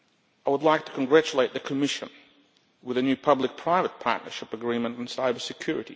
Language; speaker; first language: English; non-native, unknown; Lithuanian